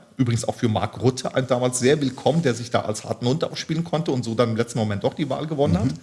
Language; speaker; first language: German; early bilingual, other home language; Turkish